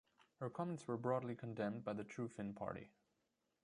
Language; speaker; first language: English; non-native, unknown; German